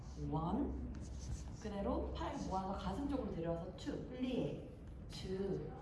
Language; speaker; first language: Korean; native; Korean